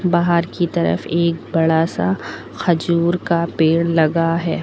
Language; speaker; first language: Hindi; native; Hindi